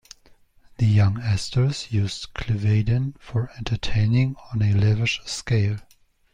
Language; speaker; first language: English; non-native, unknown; German